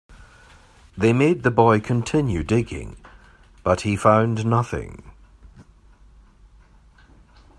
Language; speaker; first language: English; native; English